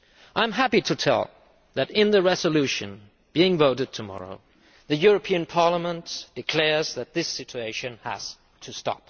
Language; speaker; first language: English; non-native, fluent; Danish